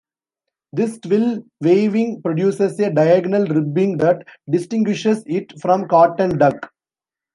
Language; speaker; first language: English; non-native, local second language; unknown